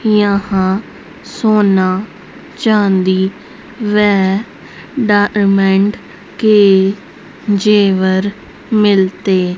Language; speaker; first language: Hindi; native; Hindi